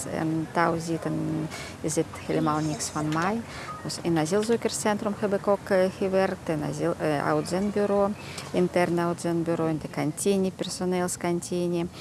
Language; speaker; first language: Dutch; non-native, fluent; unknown